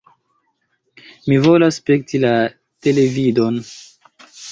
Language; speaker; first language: Esperanto; non-native, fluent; Chinese